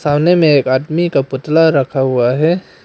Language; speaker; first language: Hindi; non-native, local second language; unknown